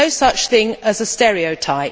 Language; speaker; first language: English; native; English